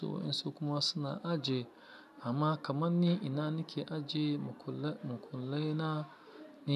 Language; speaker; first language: Hausa; non-native, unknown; Yoruba